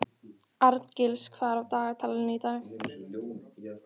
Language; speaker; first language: Icelandic; native; Icelandic